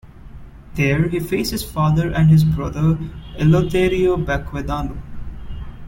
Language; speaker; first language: English; non-native, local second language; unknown